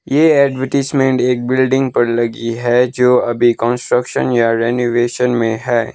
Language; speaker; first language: Hindi; non-native, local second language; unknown